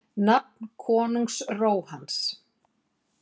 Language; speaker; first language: Icelandic; native; Icelandic